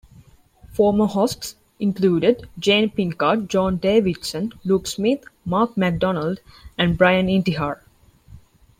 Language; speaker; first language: English; non-native, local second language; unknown